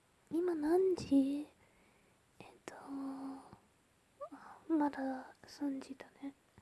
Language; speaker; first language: Japanese; non-native, learner; English